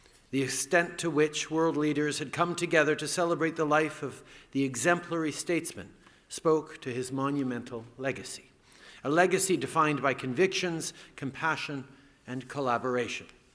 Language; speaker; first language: English; native; English